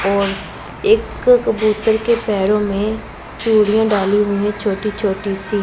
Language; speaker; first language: Hindi; non-native, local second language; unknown